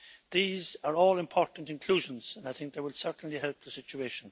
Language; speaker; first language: English; native; English